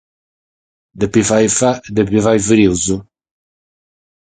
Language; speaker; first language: Sardinian; native; Sardinian